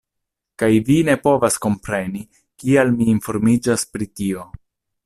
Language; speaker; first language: Esperanto; non-native, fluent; Italian